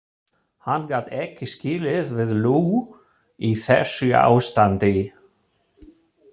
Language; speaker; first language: Icelandic; non-native, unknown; German